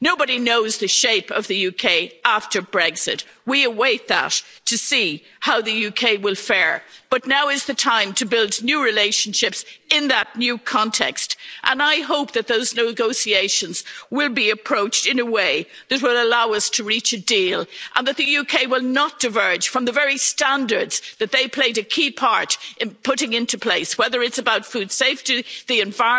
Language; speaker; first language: English; native; English